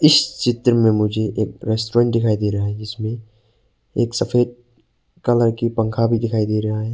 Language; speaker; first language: Hindi; non-native, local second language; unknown